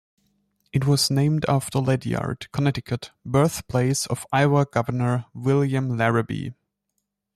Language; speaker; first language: English; non-native, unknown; German